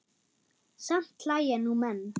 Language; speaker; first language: Icelandic; non-native, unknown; German